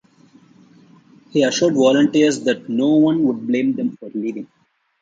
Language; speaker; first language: English; non-native, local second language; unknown